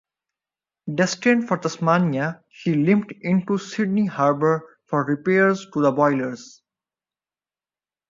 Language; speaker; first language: English; non-native, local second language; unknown